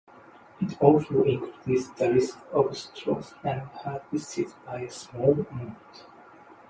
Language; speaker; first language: English; non-native, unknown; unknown